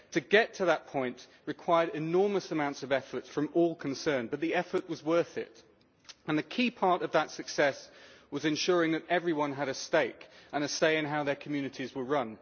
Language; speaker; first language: English; native; English